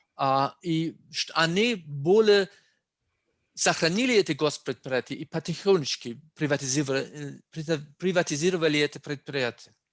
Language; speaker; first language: Russian; non-native, fluent; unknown